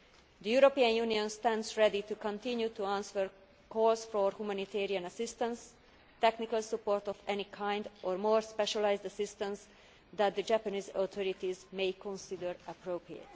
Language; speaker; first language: English; non-native, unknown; Hungarian